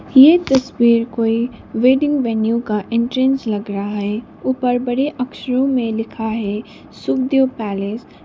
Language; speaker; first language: Hindi; non-native, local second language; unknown